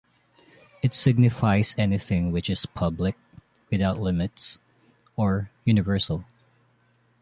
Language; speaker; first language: English; non-native, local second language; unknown